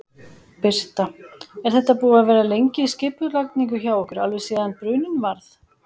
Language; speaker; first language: Icelandic; native; Icelandic